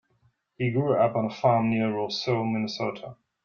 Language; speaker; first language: English; non-native, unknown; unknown